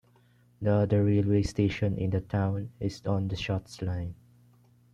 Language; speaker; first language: English; non-native, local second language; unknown